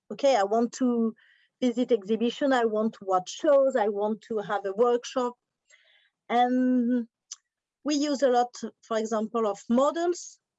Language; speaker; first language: English; non-native, learner; French